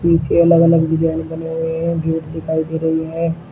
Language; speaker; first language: Hindi; native; Hindi